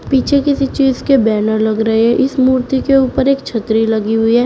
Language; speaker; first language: Hindi; native; Hindi